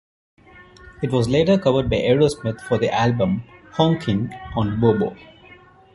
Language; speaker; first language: English; non-native, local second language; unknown